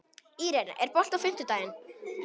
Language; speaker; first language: Icelandic; non-native, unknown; Polish